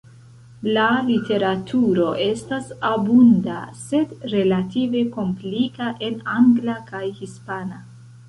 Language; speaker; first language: Esperanto; non-native, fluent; Central Kurdish